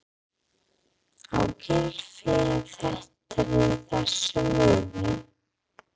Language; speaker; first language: Icelandic; non-native, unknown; English